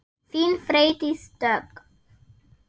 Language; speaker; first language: Icelandic; non-native, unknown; German